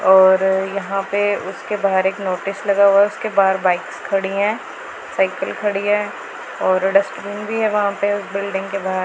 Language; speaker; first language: Hindi; non-native, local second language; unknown